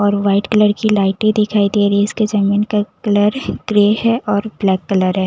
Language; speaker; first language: Hindi; non-native, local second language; Punjabi